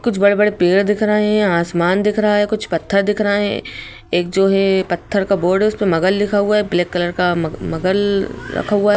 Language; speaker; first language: Hindi; native; Hindi